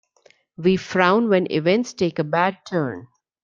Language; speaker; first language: English; non-native, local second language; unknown